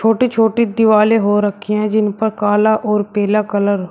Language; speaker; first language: Hindi; native; Hindi